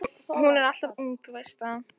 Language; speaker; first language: Icelandic; native; Icelandic